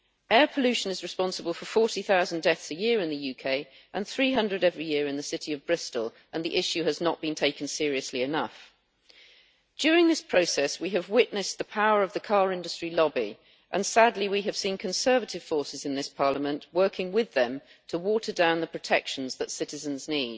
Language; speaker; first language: English; native; English